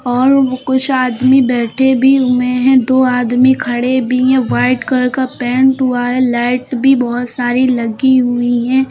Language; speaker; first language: Hindi; native; Hindi